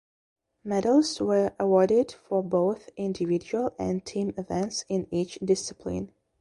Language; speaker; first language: English; non-native, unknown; Belarusian